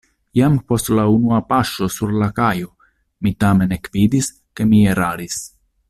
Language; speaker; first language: Esperanto; non-native, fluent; Italian